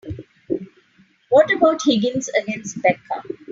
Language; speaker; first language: English; non-native, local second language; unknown